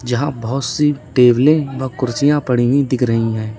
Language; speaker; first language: Hindi; native; Hindi